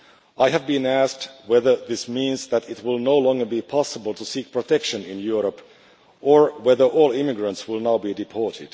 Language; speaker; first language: English; non-native, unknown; Finnish